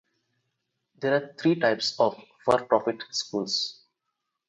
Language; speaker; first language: English; non-native, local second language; Telugu